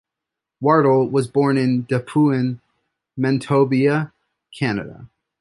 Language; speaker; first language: English; native; English